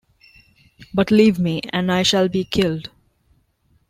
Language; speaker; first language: English; non-native, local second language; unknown